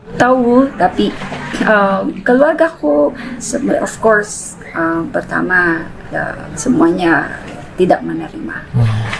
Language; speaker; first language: Indonesian; non-native, fluent; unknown